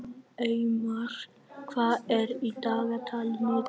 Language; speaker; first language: Icelandic; non-native, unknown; Vietnamese